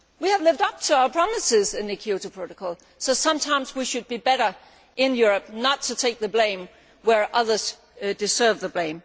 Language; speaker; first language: English; non-native, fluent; Danish